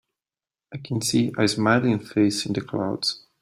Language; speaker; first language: English; native; English